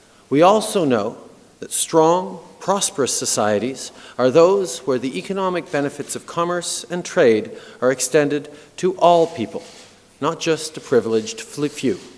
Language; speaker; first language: English; early bilingual, other home language; French